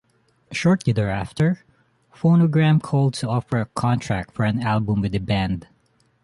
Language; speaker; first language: English; non-native, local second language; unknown